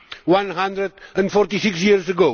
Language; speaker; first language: English; non-native, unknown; Catalan